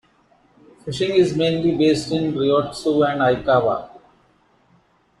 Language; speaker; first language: English; non-native, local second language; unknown